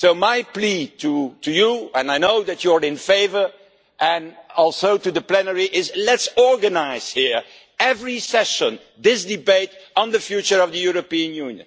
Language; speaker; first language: English; non-native, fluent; Dutch